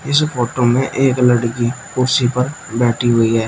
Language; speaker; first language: Hindi; native; Hindi